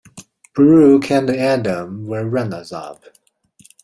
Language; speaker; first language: English; non-native, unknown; Chinese